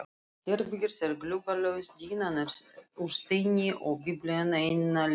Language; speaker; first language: Icelandic; non-native, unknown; Russian